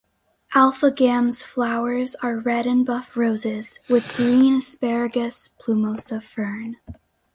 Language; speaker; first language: English; native; English